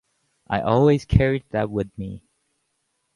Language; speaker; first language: English; native; English